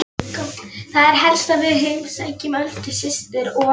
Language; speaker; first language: Icelandic; non-native, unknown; Polish